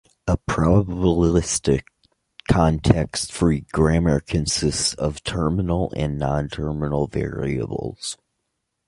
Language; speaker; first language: English; native; English